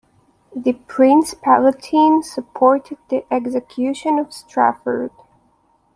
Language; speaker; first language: English; non-native, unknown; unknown